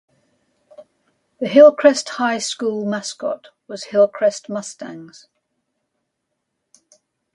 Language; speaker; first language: English; native; English